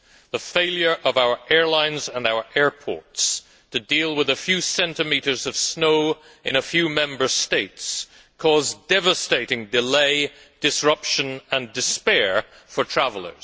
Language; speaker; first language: English; native; English